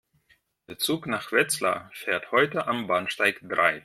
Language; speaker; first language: German; non-native, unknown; Russian